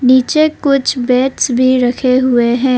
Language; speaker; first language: Hindi; non-native, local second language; Assamese